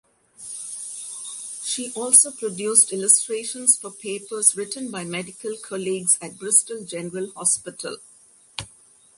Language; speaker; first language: English; non-native, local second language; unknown